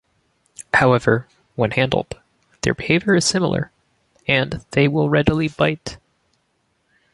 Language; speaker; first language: English; native; English